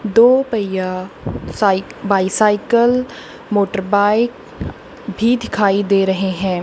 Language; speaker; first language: Hindi; non-native, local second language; Punjabi